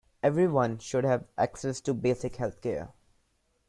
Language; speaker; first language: English; non-native, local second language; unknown